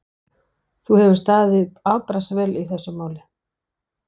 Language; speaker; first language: Icelandic; non-native, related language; Danish